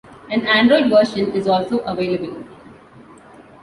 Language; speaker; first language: English; non-native, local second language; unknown